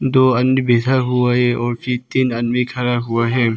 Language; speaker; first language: Hindi; non-native, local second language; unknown